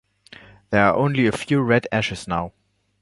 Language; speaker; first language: English; non-native, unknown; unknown